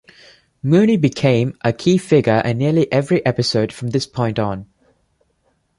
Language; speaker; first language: English; non-native, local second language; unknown